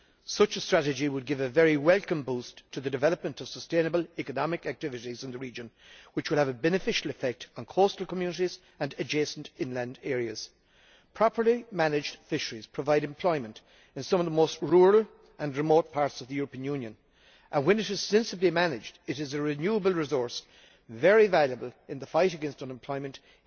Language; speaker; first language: English; native; English